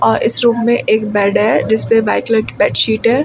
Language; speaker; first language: Hindi; native; Hindi